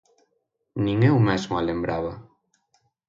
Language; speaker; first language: Galician; native; Galician